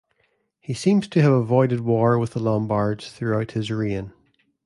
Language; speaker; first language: English; native; English